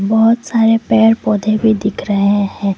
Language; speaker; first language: Hindi; non-native, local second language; Assamese